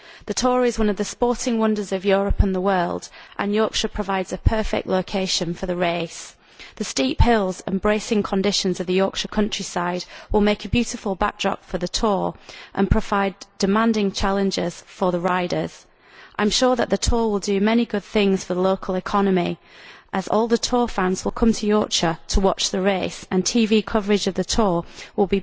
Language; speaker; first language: English; native; English